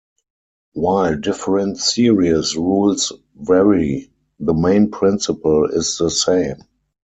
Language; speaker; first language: English; non-native, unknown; German